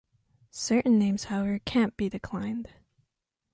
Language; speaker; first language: English; non-native, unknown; French